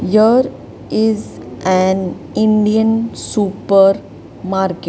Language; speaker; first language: English; non-native, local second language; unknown